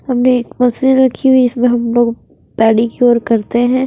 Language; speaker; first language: Hindi; non-native, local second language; Punjabi